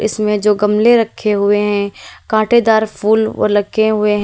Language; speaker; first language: Hindi; native; Hindi